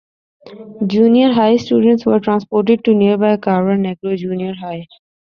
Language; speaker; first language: English; non-native, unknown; Urdu